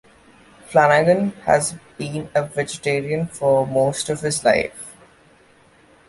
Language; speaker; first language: English; non-native, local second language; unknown